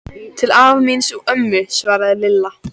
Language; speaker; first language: Icelandic; native; Icelandic